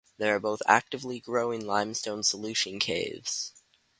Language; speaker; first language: English; native; English